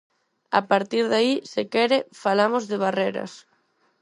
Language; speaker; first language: Galician; non-native, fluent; Spanish